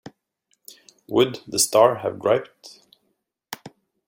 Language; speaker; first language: English; native; English